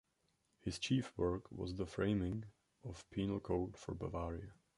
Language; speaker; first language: English; non-native, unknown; Czech